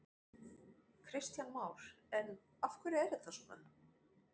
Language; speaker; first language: Icelandic; non-native, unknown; French